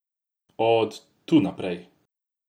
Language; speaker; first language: Slovenian; non-native, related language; Croatian